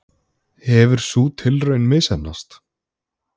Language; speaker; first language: Icelandic; native; Icelandic